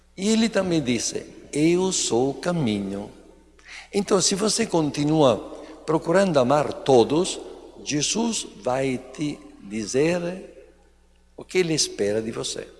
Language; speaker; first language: Portuguese; non-native, fluent; Italian